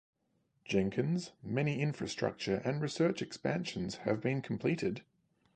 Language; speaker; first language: English; native; English